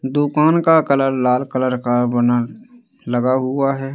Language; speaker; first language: Hindi; native; Hindi